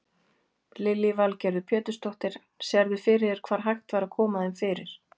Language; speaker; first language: Icelandic; native; Icelandic